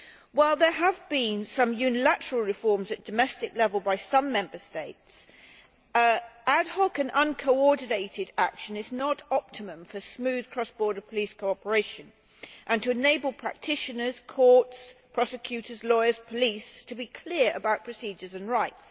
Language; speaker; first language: English; native; English